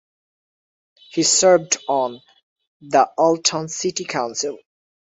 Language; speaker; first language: English; non-native, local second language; Bangla